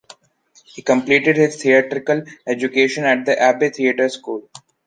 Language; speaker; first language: English; non-native, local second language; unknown